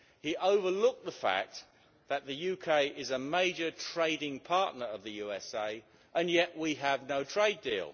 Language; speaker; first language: English; native; English